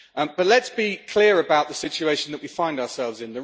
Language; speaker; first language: English; native; English